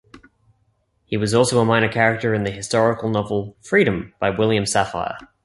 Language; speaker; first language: English; native; English